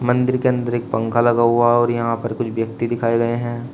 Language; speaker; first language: Hindi; native; Hindi